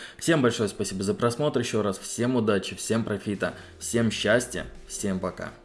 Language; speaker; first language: Russian; native; Russian